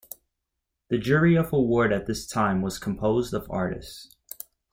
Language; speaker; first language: English; native; English